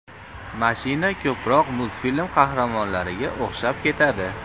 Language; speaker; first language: Uzbek; native; Uzbek